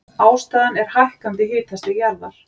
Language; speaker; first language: Icelandic; native; Icelandic